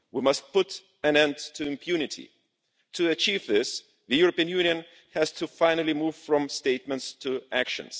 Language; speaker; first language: English; non-native, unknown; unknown